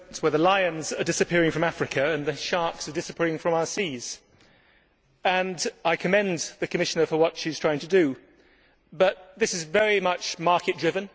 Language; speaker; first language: English; native; English